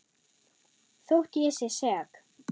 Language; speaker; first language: Icelandic; non-native, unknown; German